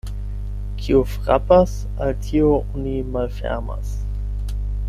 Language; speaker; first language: Esperanto; non-native, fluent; German